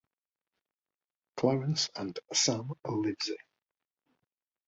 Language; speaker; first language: English; native; English